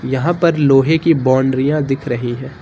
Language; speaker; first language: Hindi; native; Hindi